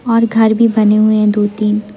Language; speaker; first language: Hindi; native; Hindi